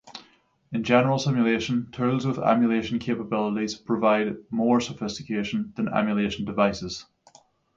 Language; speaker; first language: English; native; English